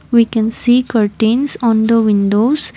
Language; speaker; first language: English; non-native, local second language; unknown